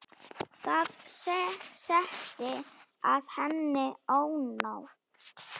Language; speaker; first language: Icelandic; non-native, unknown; Slovak